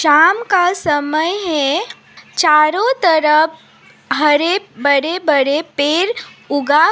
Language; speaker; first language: Hindi; non-native, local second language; Assamese